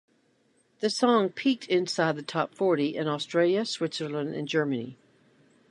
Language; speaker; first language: English; native; English